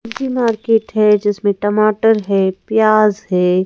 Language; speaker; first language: Hindi; native; Hindi